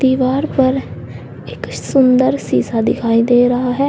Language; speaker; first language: Hindi; native; Hindi